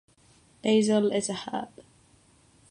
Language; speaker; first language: English; non-native, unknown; Catalan